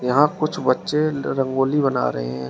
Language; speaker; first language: Hindi; native; Hindi